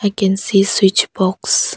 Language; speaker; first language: English; non-native, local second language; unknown